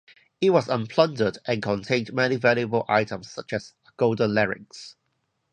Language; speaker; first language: English; non-native, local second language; Cantonese